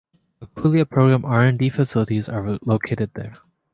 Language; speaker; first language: English; native; English